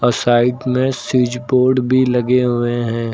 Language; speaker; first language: Hindi; native; Hindi